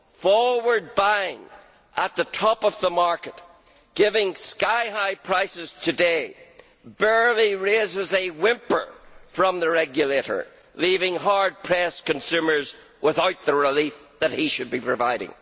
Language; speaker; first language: English; native; English